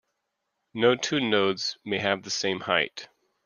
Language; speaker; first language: English; native; English